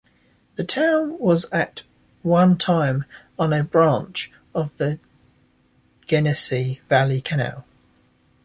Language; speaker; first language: English; native; English